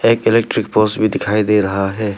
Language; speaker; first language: Hindi; non-native, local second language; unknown